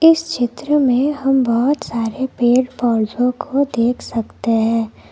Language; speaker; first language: Hindi; non-native, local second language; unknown